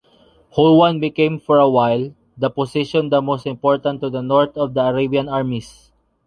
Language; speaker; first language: English; non-native, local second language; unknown